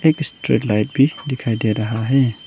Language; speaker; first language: Hindi; non-native, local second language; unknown